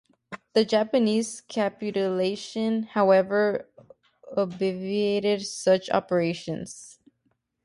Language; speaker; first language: English; native; English